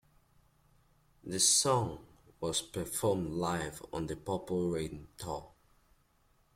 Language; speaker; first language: English; native; English